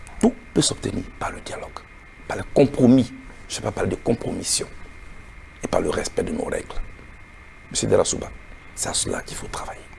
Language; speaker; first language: French; non-native, local second language; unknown